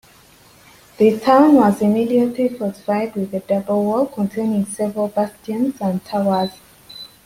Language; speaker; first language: English; native; English